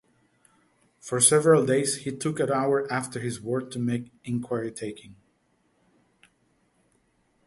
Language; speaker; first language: English; native; English